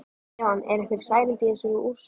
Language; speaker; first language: Icelandic; native; Icelandic